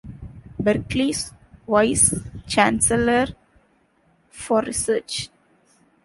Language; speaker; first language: English; non-native, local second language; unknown